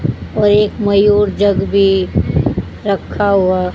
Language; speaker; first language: Hindi; native; Hindi